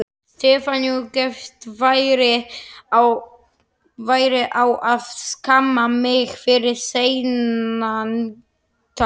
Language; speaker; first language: Icelandic; non-native, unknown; Slovak